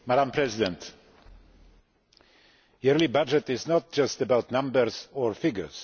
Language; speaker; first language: English; non-native, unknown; Polish